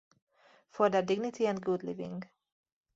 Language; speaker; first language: English; native; English